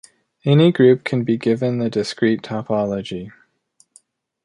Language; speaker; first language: English; native; English